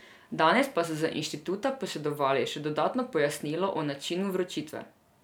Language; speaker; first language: Slovenian; non-native, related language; Serbian